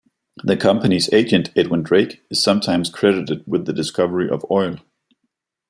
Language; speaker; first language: English; non-native, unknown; Danish